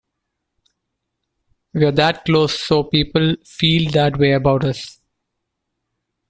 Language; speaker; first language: English; non-native, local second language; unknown